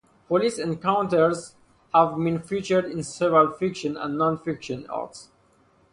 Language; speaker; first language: English; non-native, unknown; Persian